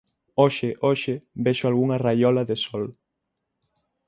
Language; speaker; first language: Galician; native; Galician